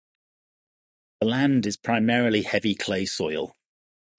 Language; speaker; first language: English; non-native, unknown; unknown